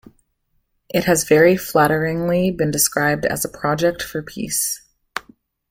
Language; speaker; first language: English; native; English